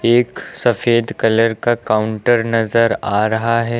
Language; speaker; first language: Hindi; native; Hindi